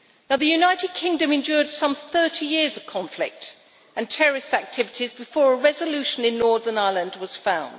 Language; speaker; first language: English; native; English